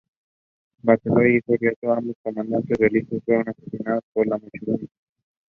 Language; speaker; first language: English; non-native, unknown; Spanish